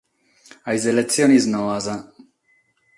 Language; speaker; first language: Sardinian; non-native, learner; Catalan